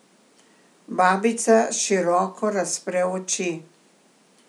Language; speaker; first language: Slovenian; native; Slovenian